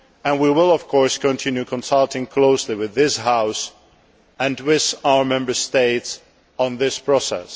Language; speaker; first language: English; non-native, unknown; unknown